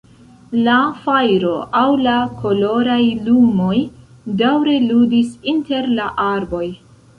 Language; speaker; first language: Esperanto; non-native, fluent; Central Kurdish